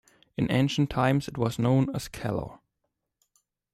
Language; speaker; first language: English; non-native, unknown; German